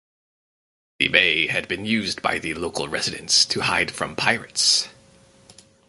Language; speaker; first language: English; native; English